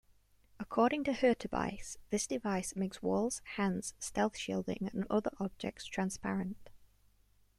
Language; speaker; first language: English; native; English